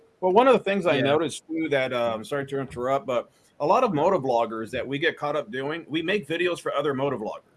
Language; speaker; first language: English; early bilingual, other home language; Spanish